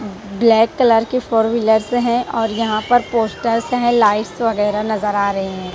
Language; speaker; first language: Hindi; non-native, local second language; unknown